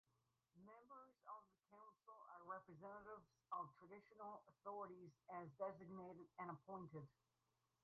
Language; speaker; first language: English; native; English